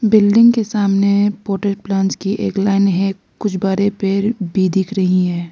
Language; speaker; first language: Hindi; non-native, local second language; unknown